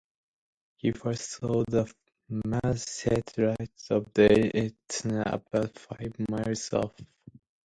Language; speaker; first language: English; non-native, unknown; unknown